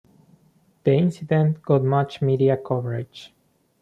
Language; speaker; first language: English; non-native, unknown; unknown